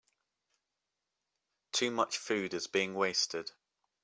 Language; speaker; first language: English; native; English